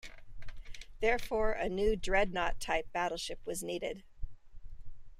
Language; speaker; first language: English; native; English